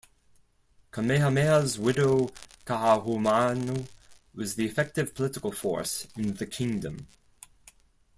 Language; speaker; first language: English; non-native, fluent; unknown